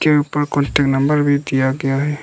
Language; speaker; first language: Hindi; non-native, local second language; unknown